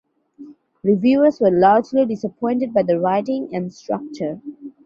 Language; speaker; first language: English; non-native, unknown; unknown